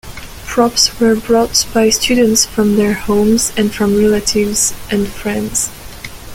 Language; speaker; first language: English; non-native, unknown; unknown